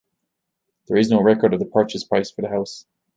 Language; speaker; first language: English; native; English